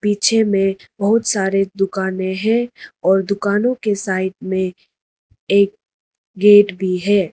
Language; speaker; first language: Hindi; non-native, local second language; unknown